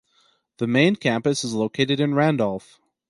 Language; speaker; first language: English; native; English